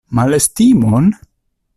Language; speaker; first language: Esperanto; non-native, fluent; Italian